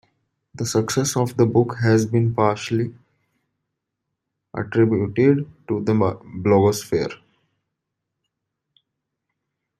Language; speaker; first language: English; non-native, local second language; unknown